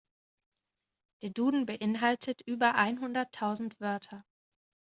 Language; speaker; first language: German; native; German